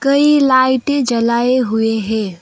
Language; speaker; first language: Hindi; non-native, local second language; Assamese